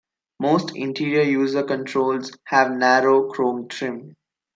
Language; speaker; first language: English; non-native, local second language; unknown